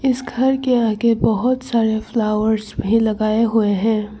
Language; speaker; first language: Hindi; non-native, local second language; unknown